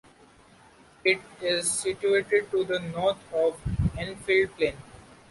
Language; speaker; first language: English; non-native, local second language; Marathi